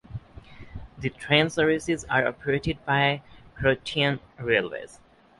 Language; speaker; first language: English; native; English